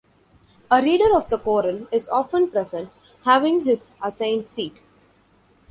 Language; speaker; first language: English; non-native, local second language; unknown